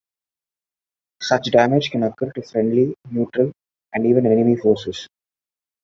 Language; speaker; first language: English; non-native, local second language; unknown